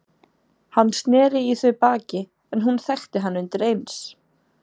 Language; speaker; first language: Icelandic; native; Icelandic